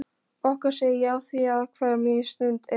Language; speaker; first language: Icelandic; non-native, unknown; Polish